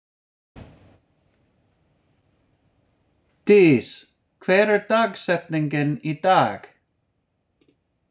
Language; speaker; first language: Icelandic; non-native, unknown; English